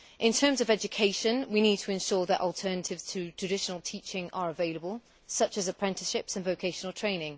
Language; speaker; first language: English; native; English